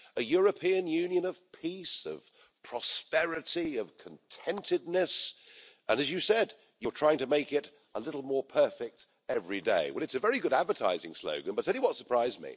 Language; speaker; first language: English; native; English